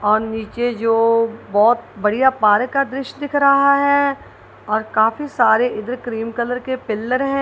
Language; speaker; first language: Hindi; non-native, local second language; Punjabi